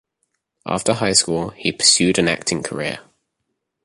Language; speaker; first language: English; native; English